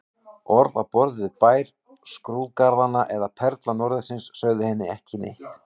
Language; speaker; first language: Icelandic; native; Icelandic